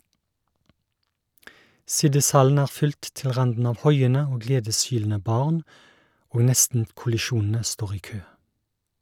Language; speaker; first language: Norwegian; native; Norwegian